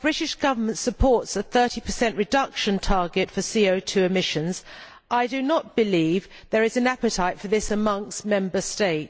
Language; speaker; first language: English; native; English